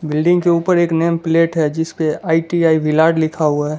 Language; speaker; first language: Hindi; non-native, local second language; Gujarati